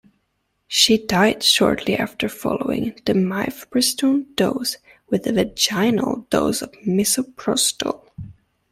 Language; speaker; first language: English; native; English